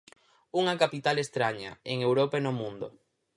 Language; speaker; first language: Galician; native; Galician